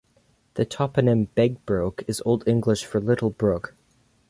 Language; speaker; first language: English; native; English